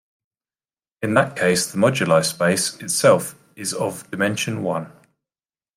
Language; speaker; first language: English; native; English